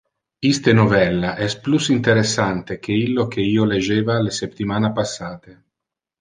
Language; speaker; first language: Interlingua; non-native, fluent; Italian